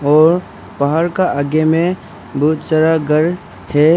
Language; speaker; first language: Hindi; non-native, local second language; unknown